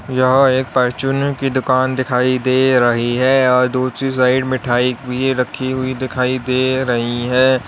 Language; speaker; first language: Hindi; native; Hindi